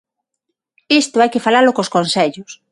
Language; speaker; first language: Galician; non-native, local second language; Spanish